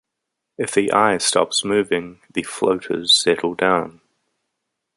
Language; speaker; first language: English; native; English